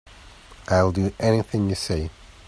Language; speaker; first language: English; native; English